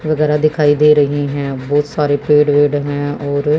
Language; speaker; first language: Hindi; native; Hindi